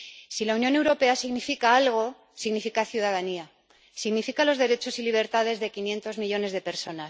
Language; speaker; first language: Spanish; native; Spanish